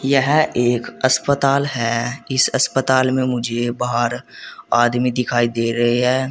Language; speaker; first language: Hindi; native; Hindi